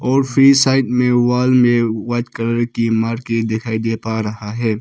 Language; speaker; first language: Hindi; non-native, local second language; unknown